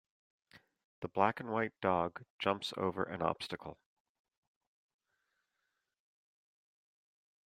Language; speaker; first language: English; native; English